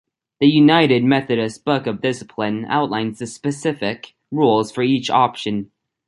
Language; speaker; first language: English; native; English